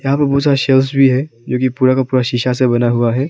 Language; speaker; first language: Hindi; non-native, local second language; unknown